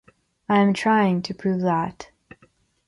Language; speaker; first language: English; native; English